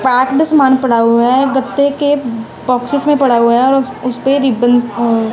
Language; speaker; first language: Hindi; non-native, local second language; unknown